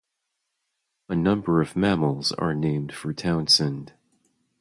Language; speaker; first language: English; native; English